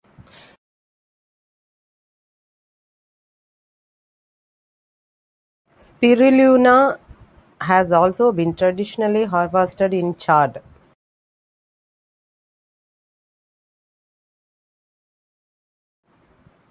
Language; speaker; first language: English; non-native, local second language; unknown